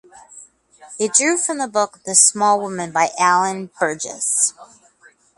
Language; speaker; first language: English; native; English